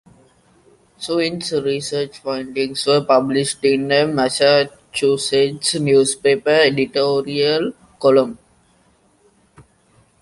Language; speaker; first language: English; non-native, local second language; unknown